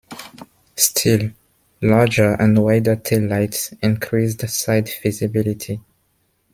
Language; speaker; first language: English; non-native, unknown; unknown